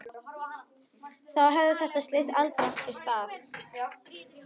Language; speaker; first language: Icelandic; native; Icelandic